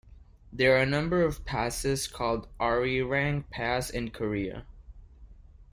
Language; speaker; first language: English; non-native, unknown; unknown